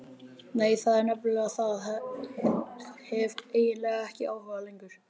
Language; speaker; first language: Icelandic; native; Icelandic